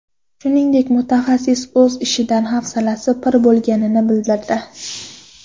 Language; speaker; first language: Uzbek; non-native, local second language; Kara-Kalpak